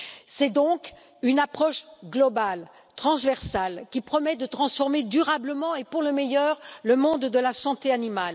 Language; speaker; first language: French; native; French